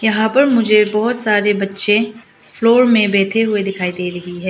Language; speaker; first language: Hindi; early bilingual, other home language; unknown